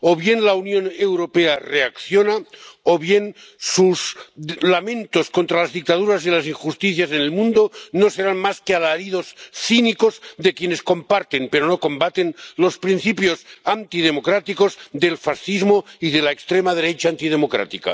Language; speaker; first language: Spanish; non-native, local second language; Catalan